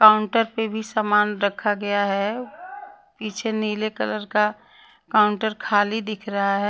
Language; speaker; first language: Hindi; non-native, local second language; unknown